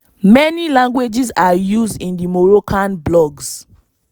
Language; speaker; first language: English; non-native, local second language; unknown